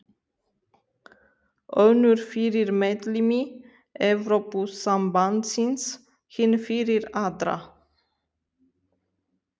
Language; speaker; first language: Icelandic; non-native, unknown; Romanian